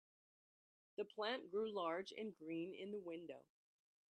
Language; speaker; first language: English; native; English